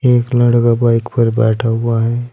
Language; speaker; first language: Hindi; native; Hindi